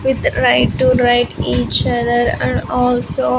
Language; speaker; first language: English; non-native, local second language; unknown